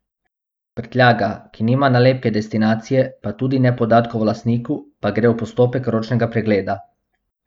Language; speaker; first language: Slovenian; non-native, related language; Bosnian